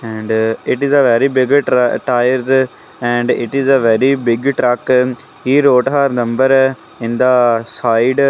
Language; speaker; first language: English; non-native, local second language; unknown